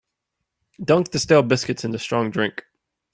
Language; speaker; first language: English; native; English